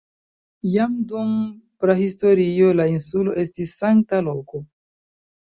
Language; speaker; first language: Esperanto; non-native, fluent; Chinese